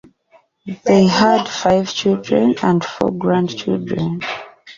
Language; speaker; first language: English; native; English